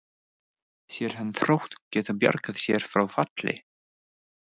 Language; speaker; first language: Icelandic; non-native, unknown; English